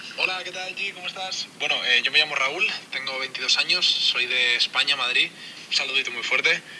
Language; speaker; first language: Spanish; native; Spanish